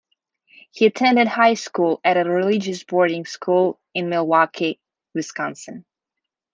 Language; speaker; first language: English; non-native, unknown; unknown